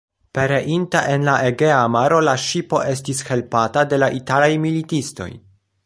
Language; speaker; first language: Esperanto; non-native, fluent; Polish